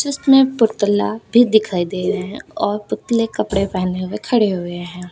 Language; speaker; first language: Hindi; native; Hindi